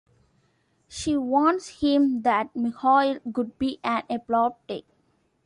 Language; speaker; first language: English; non-native, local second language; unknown